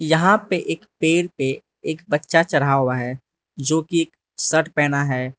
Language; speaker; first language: Hindi; non-native, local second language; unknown